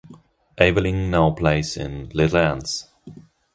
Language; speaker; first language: English; non-native, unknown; German